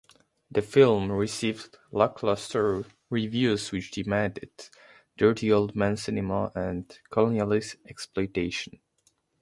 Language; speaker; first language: English; native; English